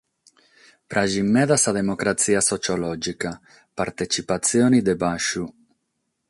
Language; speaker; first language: Sardinian; non-native, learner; Catalan